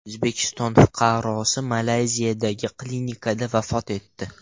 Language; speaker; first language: Uzbek; non-native, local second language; Russian